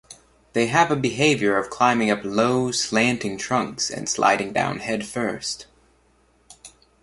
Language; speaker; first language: English; native; English